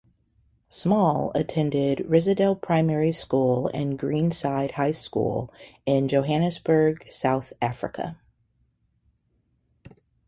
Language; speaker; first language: English; native; English